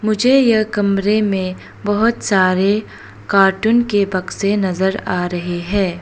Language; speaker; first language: Hindi; non-native, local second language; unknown